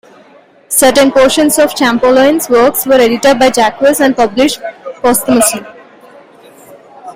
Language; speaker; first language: English; non-native, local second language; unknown